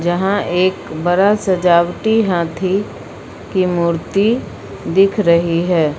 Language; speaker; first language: Hindi; native; Hindi